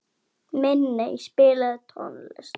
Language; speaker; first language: Icelandic; native; Icelandic